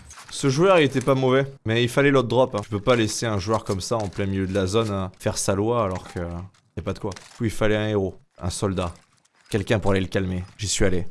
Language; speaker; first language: French; native; French